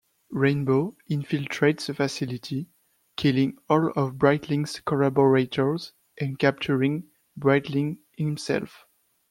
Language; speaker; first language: English; non-native, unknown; French